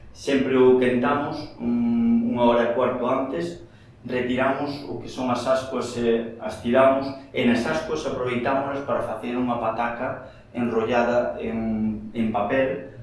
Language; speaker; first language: Galician; native; Galician